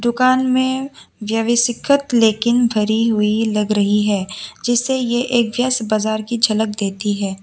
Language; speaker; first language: Hindi; non-native, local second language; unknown